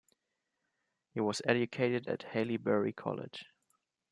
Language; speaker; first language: English; non-native, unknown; German